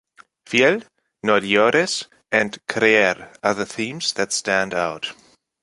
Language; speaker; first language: English; non-native, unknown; German